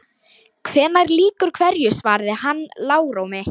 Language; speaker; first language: Icelandic; non-native, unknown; Lithuanian